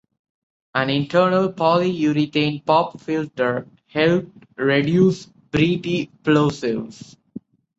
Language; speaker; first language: English; non-native, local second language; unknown